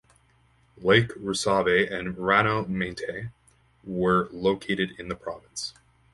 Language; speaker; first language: English; native; English